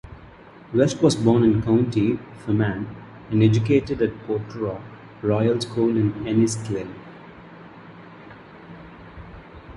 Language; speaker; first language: English; non-native, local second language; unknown